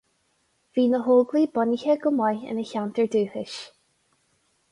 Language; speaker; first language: Irish; non-native, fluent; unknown